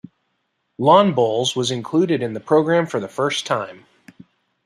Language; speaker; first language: English; native; English